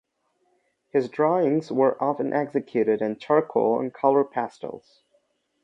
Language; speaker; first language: English; non-native, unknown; Bangla